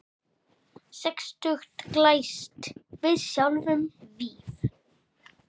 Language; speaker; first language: Icelandic; native; Icelandic